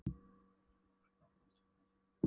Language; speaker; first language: Icelandic; non-native, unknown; Polish